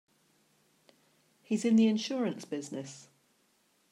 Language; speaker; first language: English; native; English